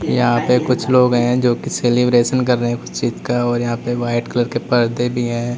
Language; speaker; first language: Hindi; native; Hindi